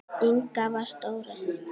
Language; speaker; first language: Icelandic; native; Icelandic